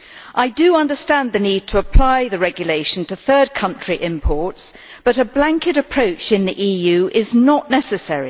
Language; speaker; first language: English; native; English